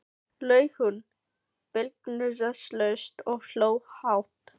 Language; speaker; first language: Icelandic; non-native, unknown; Filipino